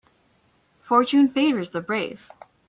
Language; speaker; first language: English; native; English